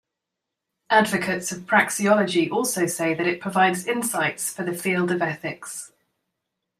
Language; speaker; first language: English; native; English